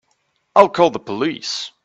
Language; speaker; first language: English; non-native, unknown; German